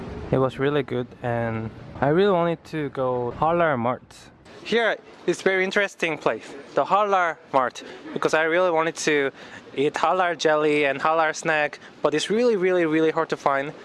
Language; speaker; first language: English; non-native, learner; Korean